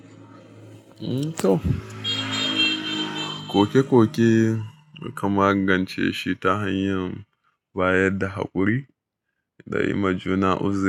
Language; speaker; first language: Hausa; native; Hausa